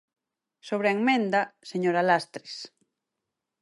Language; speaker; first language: Galician; native; Galician